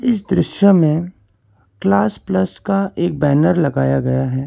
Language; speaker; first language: Hindi; non-native, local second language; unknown